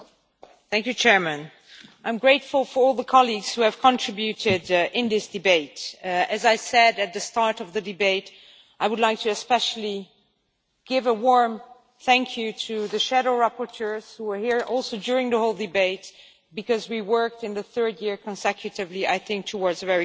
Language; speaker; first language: English; non-native, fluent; Dutch